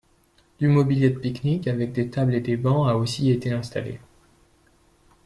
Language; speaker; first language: French; native; French